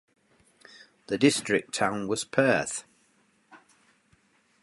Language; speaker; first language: English; native; English